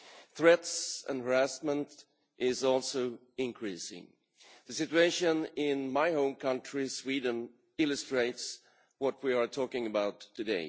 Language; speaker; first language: English; non-native, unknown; Swedish